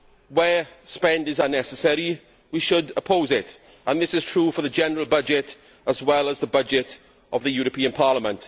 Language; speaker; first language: English; native; English